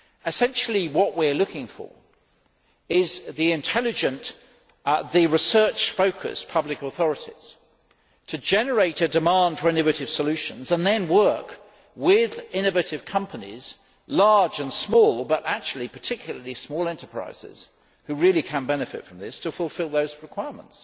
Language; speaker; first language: English; native; English